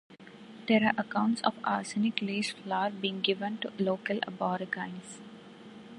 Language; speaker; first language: English; non-native, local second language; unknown